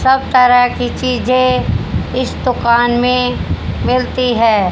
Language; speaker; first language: Hindi; native; Hindi